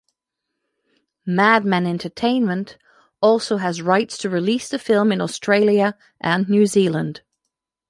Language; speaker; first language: English; non-native, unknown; French